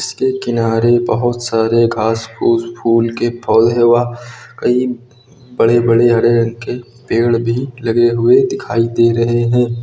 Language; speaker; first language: Hindi; native; Hindi